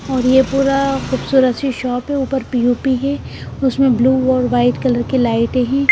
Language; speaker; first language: Hindi; non-native, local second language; Punjabi